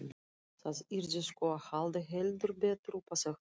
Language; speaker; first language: Icelandic; non-native, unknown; Russian